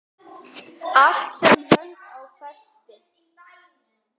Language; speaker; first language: Icelandic; native; Icelandic